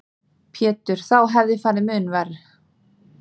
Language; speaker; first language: Icelandic; native; Icelandic